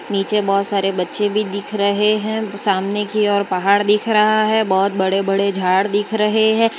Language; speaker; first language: Hindi; non-native, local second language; Gujarati